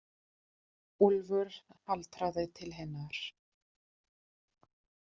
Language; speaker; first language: Icelandic; non-native, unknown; German